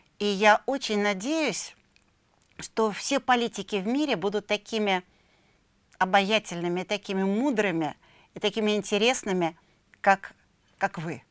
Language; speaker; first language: Russian; native; Russian